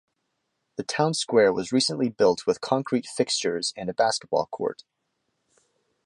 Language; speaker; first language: English; native; English